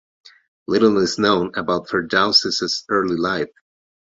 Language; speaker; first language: English; non-native, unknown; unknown